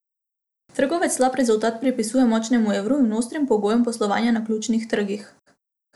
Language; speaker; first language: Slovenian; non-native, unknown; Macedonian